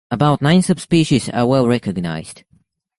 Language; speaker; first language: English; native; English